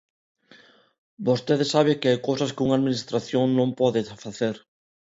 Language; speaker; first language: Galician; non-native, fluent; Spanish